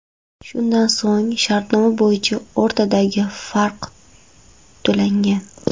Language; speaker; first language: Uzbek; non-native, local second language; Kara-Kalpak